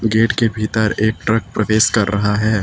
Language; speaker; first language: Hindi; native; Hindi